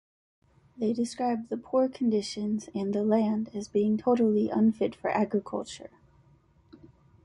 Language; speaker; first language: English; native; English